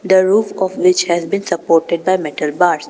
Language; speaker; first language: English; non-native, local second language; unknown